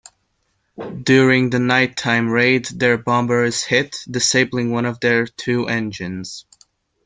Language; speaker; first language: English; non-native, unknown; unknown